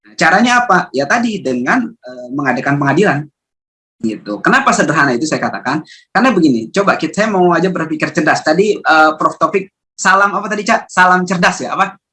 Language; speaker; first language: Indonesian; native; Indonesian